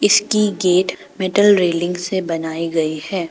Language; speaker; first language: Hindi; non-native, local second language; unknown